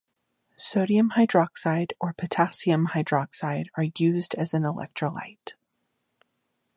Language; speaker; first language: English; native; English